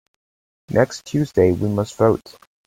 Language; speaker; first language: English; native; English